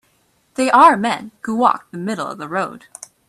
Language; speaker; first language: English; native; English